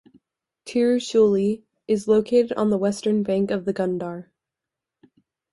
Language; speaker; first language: English; native; English